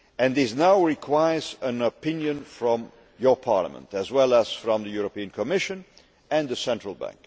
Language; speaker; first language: English; non-native, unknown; Dutch